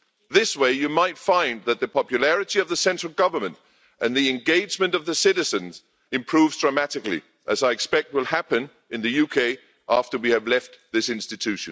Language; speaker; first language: English; non-native, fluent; Danish